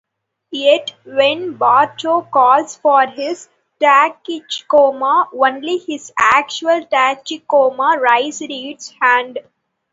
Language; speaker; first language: English; non-native, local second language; Tamil